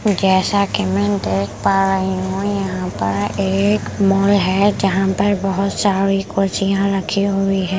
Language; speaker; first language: Hindi; non-native, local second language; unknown